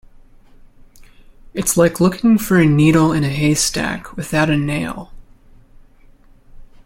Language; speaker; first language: English; native; English